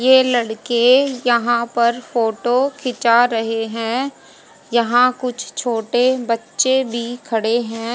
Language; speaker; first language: Hindi; native; Hindi